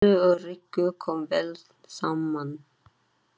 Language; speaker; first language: Icelandic; non-native, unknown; Chinese